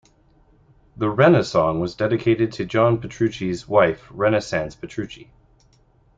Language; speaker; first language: English; native; English